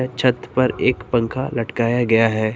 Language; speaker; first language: Hindi; native; Hindi